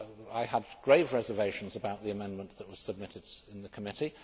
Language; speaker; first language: English; native; English